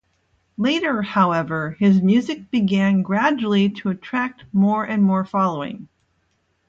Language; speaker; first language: English; native; English